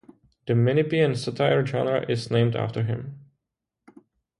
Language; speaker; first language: English; non-native, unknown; Czech